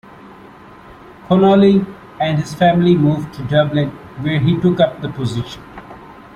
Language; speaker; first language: English; non-native, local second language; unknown